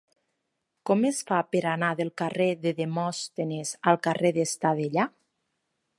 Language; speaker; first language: Catalan; native; Catalan